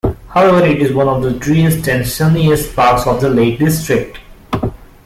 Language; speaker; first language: English; non-native, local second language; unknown